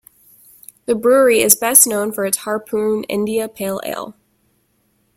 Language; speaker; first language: English; native; English